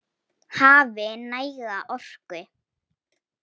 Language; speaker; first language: Icelandic; non-native, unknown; Polish